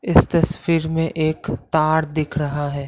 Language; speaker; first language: Hindi; non-native, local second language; Assamese